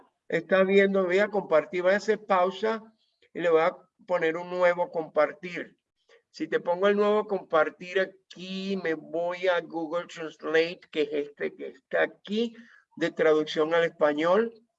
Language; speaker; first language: Spanish; native; Spanish